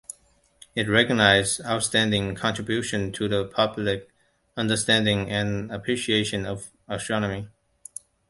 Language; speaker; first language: English; non-native, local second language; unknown